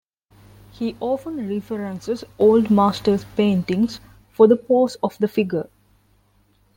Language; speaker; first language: English; non-native, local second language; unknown